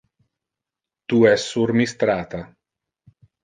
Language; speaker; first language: Interlingua; non-native, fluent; Italian